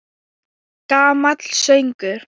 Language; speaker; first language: Icelandic; non-native, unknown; Thai